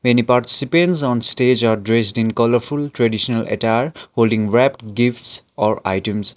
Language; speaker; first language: English; non-native, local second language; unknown